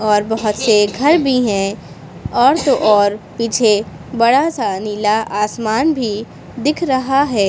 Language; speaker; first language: Hindi; native; Hindi